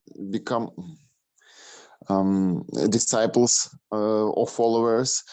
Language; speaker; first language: English; non-native, learner; Russian